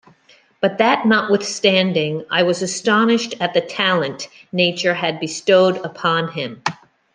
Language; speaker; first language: English; native; English